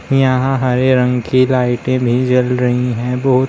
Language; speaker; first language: Hindi; native; Hindi